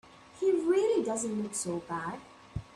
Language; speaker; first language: English; non-native, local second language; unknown